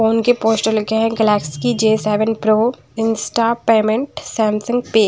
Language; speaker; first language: Hindi; non-native, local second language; Punjabi